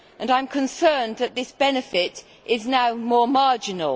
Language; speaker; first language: English; native; English